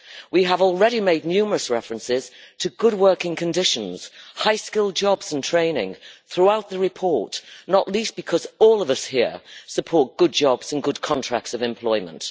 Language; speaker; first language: English; native; English